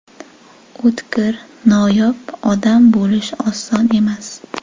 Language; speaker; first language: Uzbek; native; Uzbek